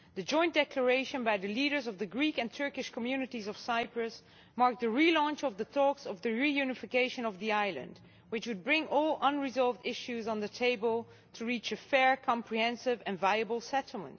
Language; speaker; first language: English; non-native, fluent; Dutch